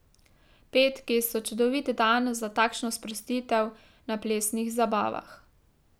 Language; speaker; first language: Slovenian; native; Slovenian